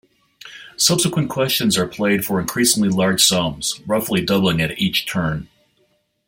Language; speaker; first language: English; native; English